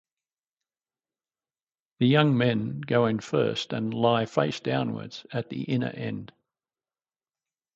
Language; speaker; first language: English; native; English